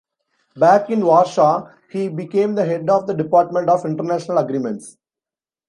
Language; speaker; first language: English; non-native, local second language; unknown